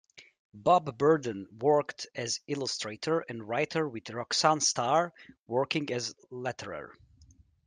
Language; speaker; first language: English; native; English